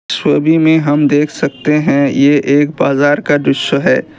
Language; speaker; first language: Hindi; non-native, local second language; Assamese